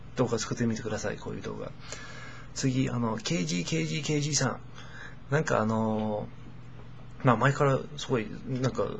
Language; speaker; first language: Japanese; non-native, fluent; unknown